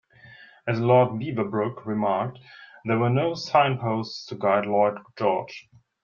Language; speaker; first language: English; non-native, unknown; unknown